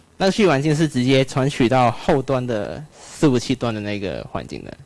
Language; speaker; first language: Chinese; early bilingual, other home language; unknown